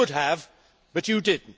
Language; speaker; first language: English; native; English